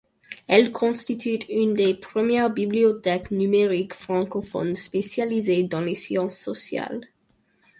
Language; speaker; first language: French; non-native, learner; English